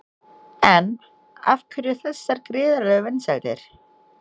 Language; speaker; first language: Icelandic; non-native, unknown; Indonesian